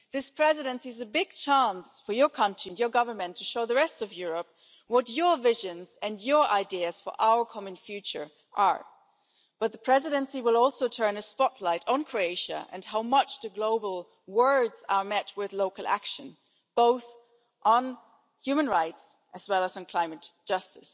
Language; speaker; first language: English; non-native, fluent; German